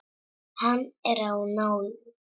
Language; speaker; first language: Icelandic; non-native, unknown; Czech